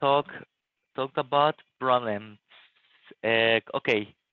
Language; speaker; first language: English; non-native, learner; Spanish